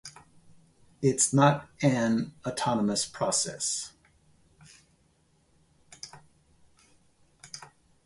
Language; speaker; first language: English; native; English